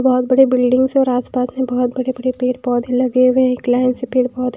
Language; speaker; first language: Hindi; non-native, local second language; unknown